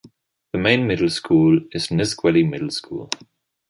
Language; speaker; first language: English; non-native, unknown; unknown